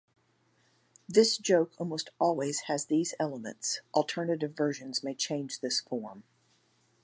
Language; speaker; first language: English; native; English